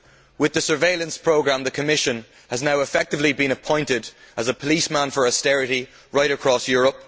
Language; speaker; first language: English; native; English